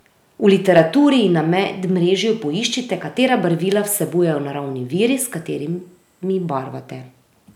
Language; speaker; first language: Slovenian; native; Slovenian